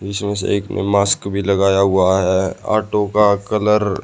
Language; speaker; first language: Hindi; native; Hindi